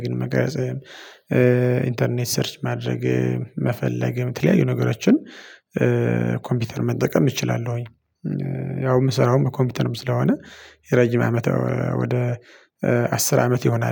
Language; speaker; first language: Amharic; non-native, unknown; Tigrinya